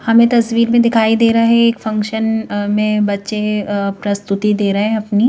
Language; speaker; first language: Hindi; native; Hindi